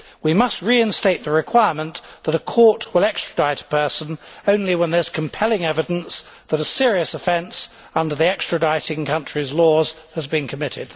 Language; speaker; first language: English; native; English